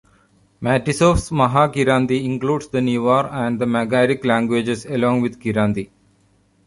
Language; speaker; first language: English; non-native, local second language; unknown